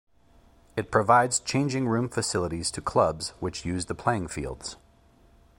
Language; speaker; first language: English; native; English